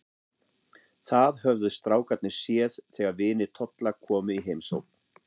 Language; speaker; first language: Icelandic; non-native, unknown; German